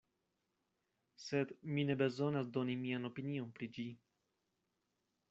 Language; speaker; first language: Esperanto; non-native, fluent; Spanish